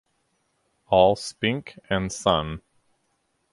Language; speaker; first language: English; native; English